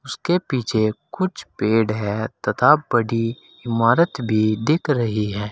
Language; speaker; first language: Hindi; native; Hindi